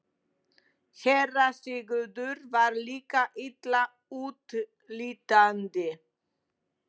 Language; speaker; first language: Icelandic; non-native, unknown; Polish